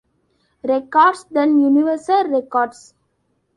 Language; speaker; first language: English; non-native, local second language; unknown